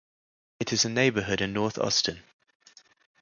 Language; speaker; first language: English; native; English